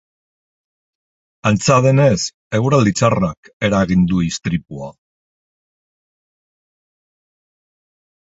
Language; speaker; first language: Basque; non-native, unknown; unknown